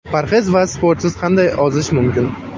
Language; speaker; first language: Uzbek; non-native, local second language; Kara-Kalpak